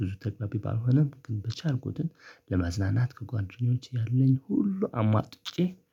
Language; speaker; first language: Amharic; non-native, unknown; Tigrinya